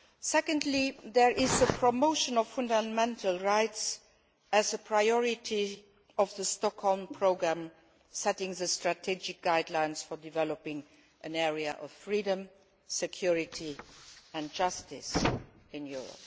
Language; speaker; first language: English; non-native, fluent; Luxembourgish